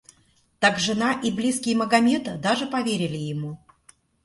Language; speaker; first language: Russian; native; Russian